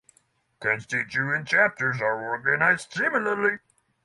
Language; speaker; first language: English; non-native, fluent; Norwegian